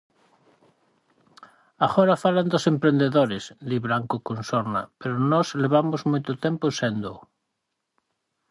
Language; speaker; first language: Galician; native; Galician